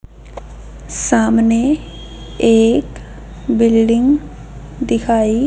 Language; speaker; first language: Hindi; native; Hindi